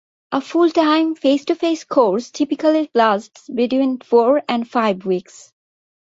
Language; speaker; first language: English; non-native, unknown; Bangla